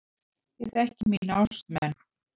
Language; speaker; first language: Icelandic; native; Icelandic